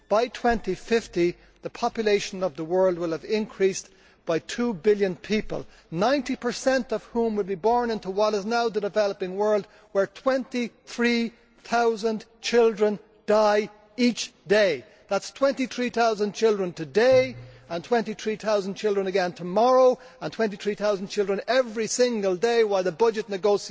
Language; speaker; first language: English; native; English